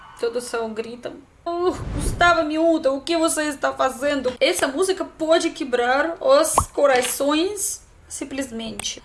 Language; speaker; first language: Portuguese; non-native, learner; Russian